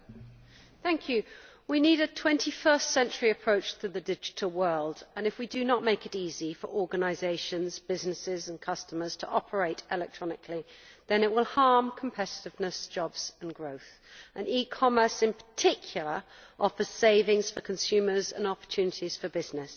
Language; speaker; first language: English; native; English